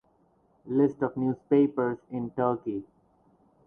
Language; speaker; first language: English; non-native, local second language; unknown